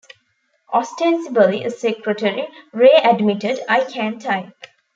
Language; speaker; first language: English; non-native, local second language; Tamil